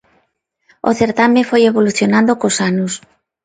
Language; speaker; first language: Galician; non-native, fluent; Spanish